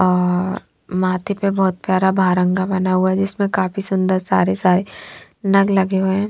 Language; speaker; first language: Hindi; non-native, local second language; Punjabi